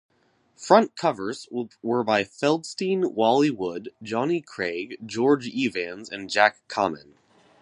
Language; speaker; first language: English; native; English